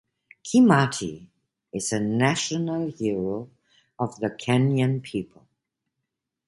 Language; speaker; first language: English; non-native, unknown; German